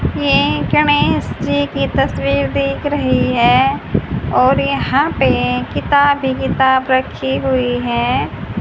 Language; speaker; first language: Hindi; native; Hindi